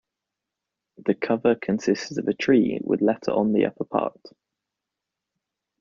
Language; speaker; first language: English; native; English